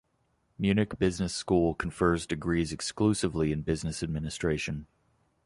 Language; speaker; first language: English; native; English